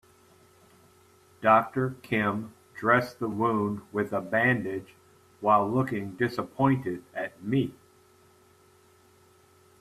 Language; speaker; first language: English; native; English